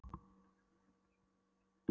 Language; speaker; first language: Icelandic; non-native, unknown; Polish